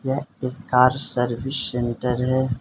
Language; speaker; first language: Hindi; non-native, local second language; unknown